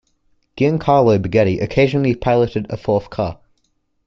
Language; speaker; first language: English; native; English